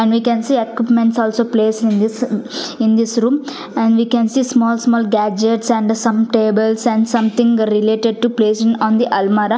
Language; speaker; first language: English; non-native, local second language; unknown